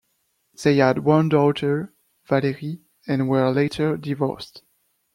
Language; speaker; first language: English; non-native, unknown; French